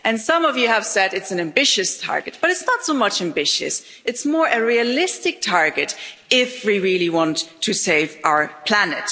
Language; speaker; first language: English; non-native, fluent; German